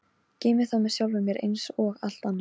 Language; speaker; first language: Icelandic; non-native, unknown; Polish